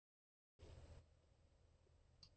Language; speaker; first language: Icelandic; native; Icelandic